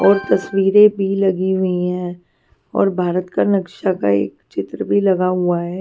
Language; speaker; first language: Hindi; non-native, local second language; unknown